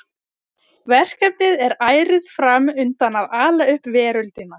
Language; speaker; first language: Icelandic; native; Icelandic